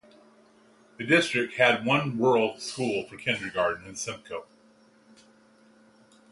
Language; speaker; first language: English; native; English